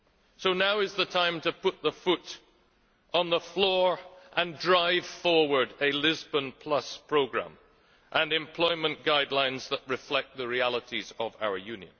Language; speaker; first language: English; native; English